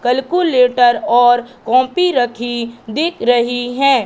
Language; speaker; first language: Hindi; native; Hindi